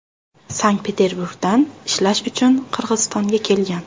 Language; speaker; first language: Uzbek; native; Uzbek